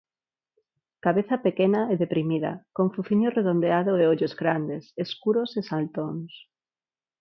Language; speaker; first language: Galician; non-native, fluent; Spanish